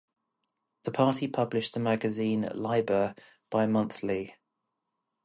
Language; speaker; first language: English; native; English